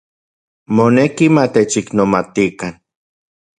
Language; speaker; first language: Central Puebla Nahuatl; non-native, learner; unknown